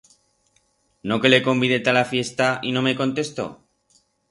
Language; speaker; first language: Aragonese; non-native, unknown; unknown